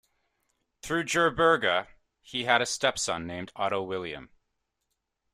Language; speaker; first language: English; native; English